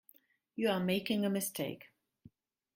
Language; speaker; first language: English; non-native, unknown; German